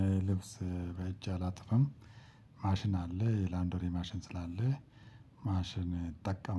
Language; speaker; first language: Amharic; non-native, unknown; Oromo